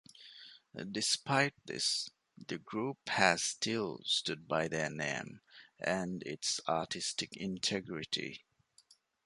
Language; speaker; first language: English; non-native, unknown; Divehi